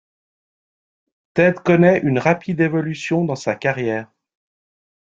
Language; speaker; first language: French; native; French